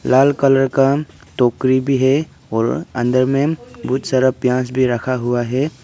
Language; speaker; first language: Hindi; non-native, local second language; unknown